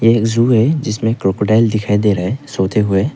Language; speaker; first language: Hindi; non-native, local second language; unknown